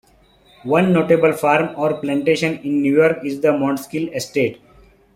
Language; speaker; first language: English; non-native, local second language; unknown